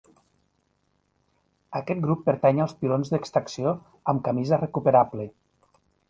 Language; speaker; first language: Catalan; native; Catalan